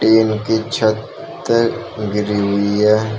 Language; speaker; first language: Hindi; native; Hindi